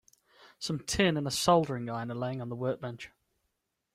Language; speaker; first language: English; native; English